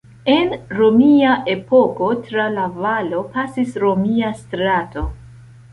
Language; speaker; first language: Esperanto; non-native, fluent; Central Kurdish